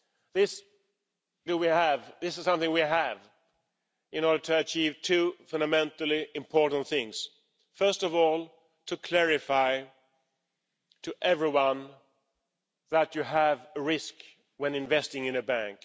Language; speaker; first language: English; non-native, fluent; Swedish